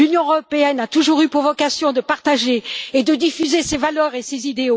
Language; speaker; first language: French; native; French